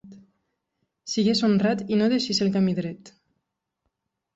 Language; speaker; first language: Catalan; non-native, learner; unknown